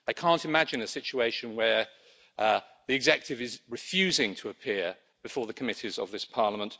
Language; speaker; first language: English; native; English